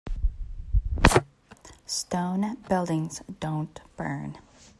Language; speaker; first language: English; native; English